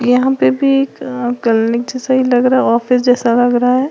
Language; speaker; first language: Hindi; native; Hindi